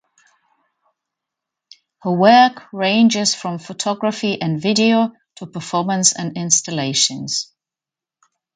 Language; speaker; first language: English; non-native, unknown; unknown